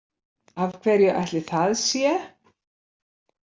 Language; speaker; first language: Icelandic; native; Icelandic